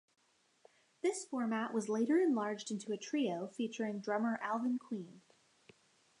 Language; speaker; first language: English; native; English